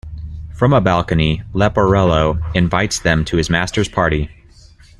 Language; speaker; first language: English; native; English